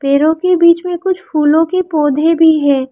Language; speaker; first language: Hindi; non-native, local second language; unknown